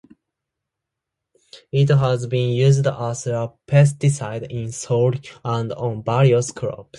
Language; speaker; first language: English; non-native, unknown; Japanese